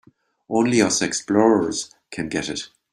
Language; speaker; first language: English; native; English